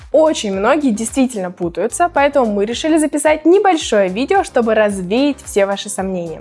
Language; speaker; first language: Russian; native; Russian